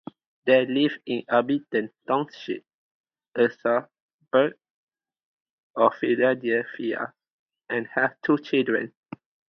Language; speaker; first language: English; non-native, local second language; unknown